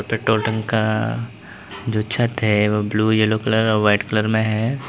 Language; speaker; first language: Hindi; native; Hindi